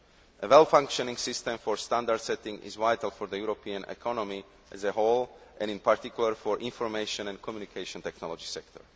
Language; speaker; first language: English; non-native, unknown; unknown